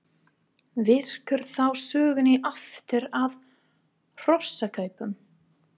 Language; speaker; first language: Icelandic; non-native, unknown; English